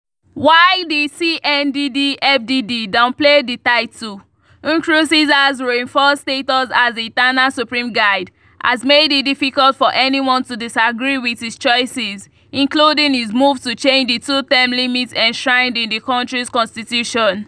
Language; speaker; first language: English; non-native, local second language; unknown